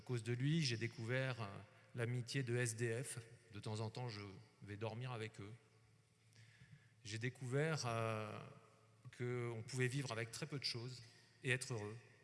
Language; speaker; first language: French; native; French